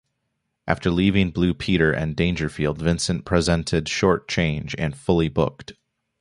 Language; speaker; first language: English; native; English